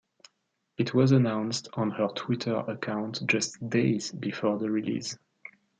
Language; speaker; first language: English; non-native, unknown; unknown